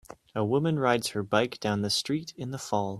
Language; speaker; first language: English; native; English